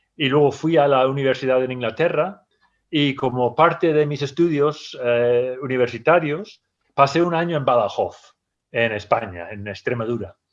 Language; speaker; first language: Spanish; non-native, fluent; English